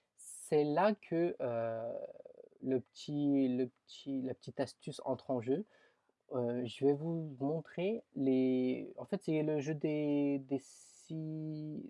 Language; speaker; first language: French; early bilingual, other home language; Tamil